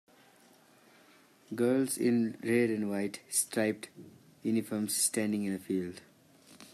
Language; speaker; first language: English; non-native, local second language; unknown